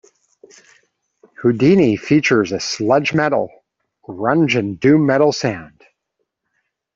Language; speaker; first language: English; native; English